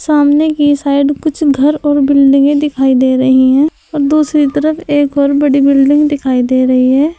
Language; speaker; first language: Hindi; native; Hindi